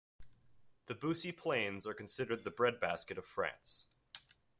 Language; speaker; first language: English; native; English